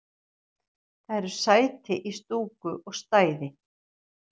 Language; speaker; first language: Icelandic; native; Icelandic